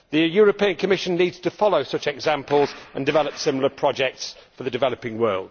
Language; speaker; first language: English; native; English